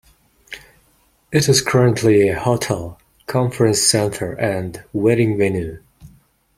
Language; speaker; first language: English; non-native, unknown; Mongolian